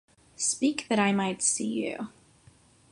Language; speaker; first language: English; non-native, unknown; Catalan